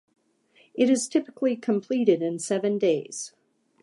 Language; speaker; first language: English; native; English